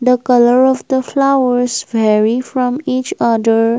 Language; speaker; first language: English; non-native, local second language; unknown